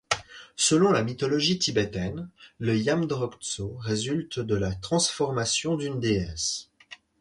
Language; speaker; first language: French; native; French